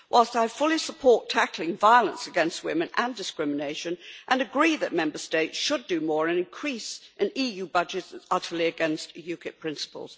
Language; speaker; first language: English; native; English